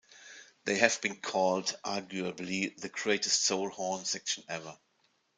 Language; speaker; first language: English; non-native, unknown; German